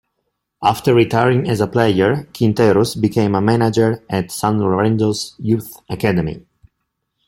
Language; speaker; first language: English; non-native, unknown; Italian